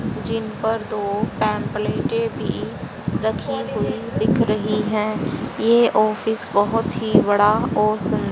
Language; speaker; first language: Hindi; native; Hindi